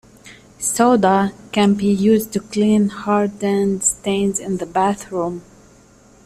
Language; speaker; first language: English; native; English